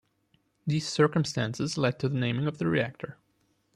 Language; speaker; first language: English; non-native, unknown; German